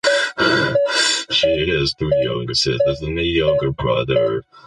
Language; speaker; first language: English; non-native, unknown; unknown